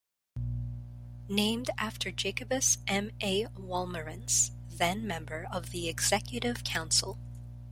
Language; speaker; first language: English; non-native, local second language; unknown